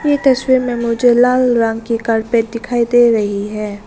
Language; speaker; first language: Hindi; non-native, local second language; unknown